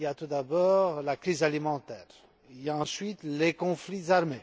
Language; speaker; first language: French; non-native, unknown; Romanian